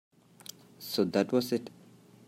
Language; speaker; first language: English; non-native, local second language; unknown